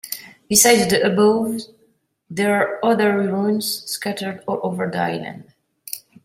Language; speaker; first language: English; non-native, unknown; French